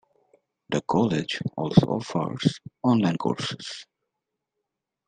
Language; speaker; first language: English; native; English